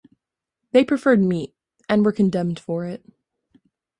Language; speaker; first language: English; native; English